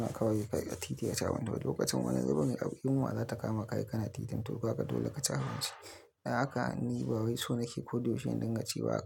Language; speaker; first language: Hausa; native; Hausa